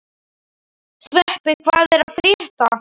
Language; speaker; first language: Icelandic; non-native, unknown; Slovak